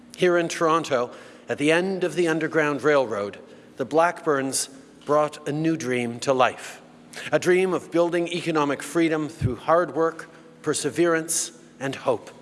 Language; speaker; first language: English; native; English